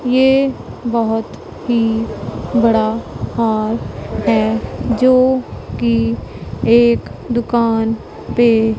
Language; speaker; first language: Hindi; non-native, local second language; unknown